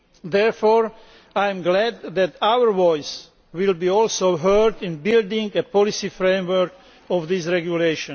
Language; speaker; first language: English; non-native, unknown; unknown